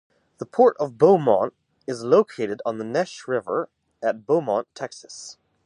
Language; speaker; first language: English; native; English